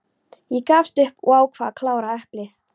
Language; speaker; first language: Icelandic; non-native, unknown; Polish